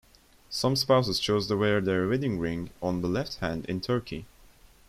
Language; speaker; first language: English; non-native, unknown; Turkish